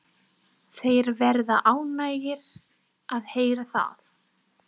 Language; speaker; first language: Icelandic; non-native, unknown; English